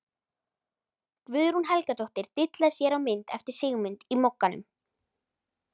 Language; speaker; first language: Icelandic; native; Icelandic